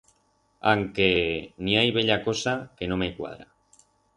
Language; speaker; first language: Aragonese; non-native, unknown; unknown